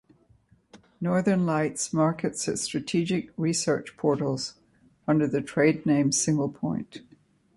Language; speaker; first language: English; native; English